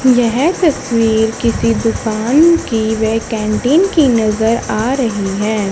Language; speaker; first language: Hindi; native; Hindi